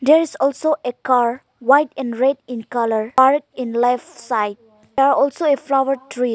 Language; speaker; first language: English; non-native, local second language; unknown